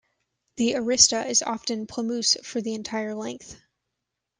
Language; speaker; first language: English; native; English